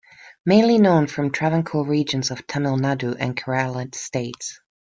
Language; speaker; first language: English; non-native, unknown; Spanish